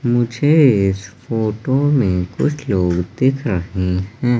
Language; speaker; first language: Hindi; native; Hindi